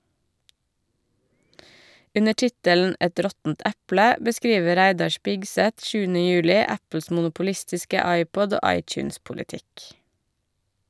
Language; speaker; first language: Norwegian; native; Norwegian